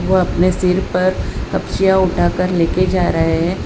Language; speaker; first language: Hindi; non-native, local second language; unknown